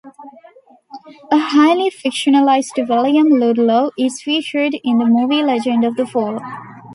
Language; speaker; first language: English; non-native, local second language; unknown